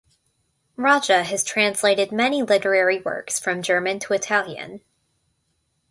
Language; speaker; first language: English; native; English